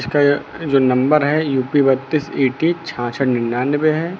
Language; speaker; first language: Hindi; native; Hindi